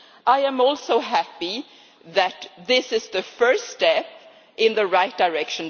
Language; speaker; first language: English; non-native, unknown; Swedish